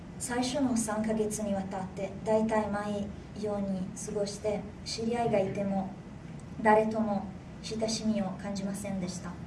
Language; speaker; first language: Japanese; non-native, fluent; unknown